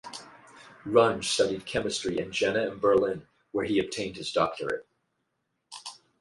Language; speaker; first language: English; native; English